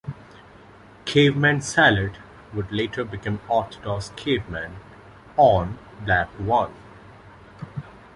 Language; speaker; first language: English; non-native, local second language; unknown